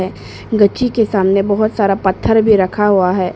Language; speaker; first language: Hindi; non-native, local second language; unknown